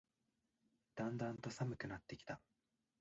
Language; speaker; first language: Japanese; native; Japanese